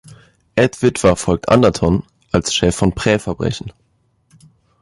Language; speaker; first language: German; native; German